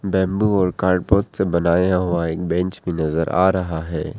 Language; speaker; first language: Hindi; non-native, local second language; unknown